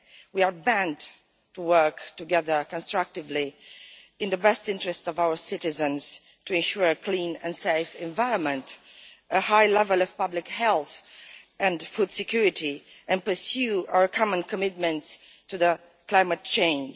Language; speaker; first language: English; non-native, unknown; Romanian